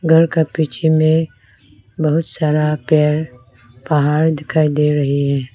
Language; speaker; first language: Hindi; non-native, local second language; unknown